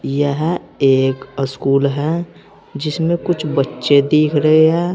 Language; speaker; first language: Hindi; native; Hindi